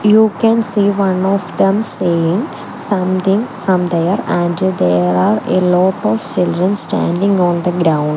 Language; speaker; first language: English; non-native, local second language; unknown